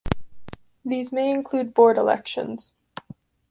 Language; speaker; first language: English; native; English